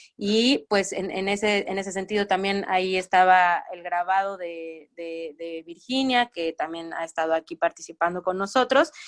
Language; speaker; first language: Spanish; native; Spanish